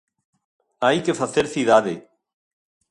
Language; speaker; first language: Galician; native; Galician